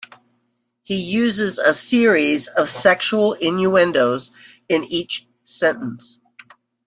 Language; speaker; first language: English; native; English